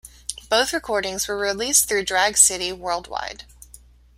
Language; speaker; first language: English; native; English